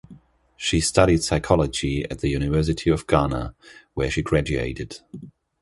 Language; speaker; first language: English; non-native, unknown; German